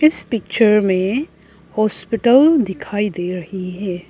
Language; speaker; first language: Hindi; non-native, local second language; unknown